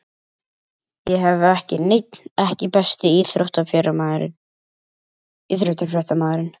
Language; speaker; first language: Icelandic; native; Icelandic